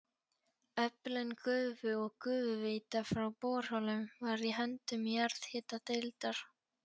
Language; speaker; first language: Icelandic; non-native, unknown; Polish